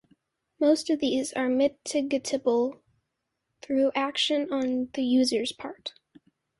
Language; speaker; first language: English; native; English